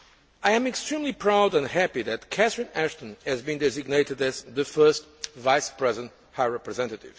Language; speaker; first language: English; non-native, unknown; Portuguese